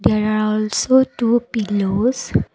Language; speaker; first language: English; non-native, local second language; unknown